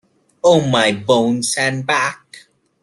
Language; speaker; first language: English; non-native, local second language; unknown